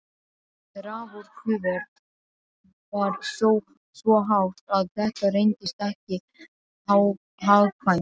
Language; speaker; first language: Icelandic; non-native, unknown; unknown